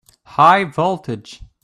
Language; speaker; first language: English; native; English